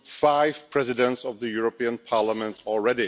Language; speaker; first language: English; non-native, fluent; Czech